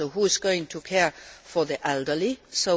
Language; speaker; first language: English; non-native, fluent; Luxembourgish